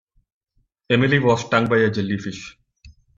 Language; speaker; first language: English; non-native, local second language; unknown